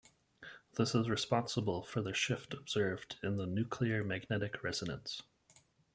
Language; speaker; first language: English; native; English